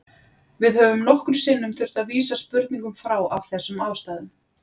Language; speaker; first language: Icelandic; native; Icelandic